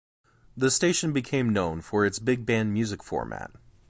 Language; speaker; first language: English; native; English